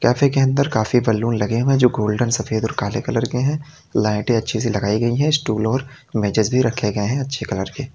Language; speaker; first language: Hindi; native; Hindi